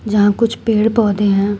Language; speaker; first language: Hindi; native; Hindi